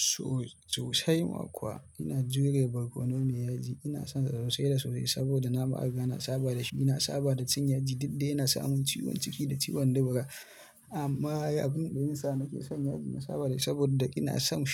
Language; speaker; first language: Hausa; native; Hausa